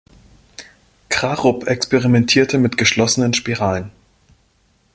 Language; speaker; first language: German; native; German